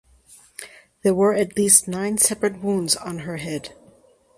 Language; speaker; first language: English; native; English